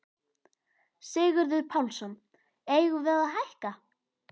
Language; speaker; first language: Icelandic; native; Icelandic